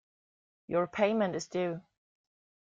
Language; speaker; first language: English; non-native, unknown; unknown